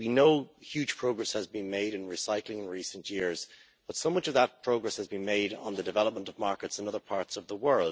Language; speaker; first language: English; native; English